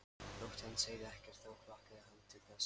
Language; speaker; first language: Icelandic; non-native, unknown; Lithuanian